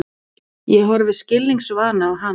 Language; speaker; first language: Icelandic; native; Icelandic